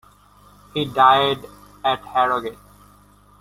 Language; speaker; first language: English; non-native, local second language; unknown